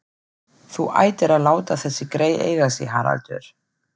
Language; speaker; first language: Icelandic; non-native, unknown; German